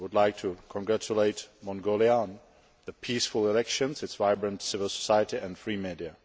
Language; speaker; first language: English; non-native, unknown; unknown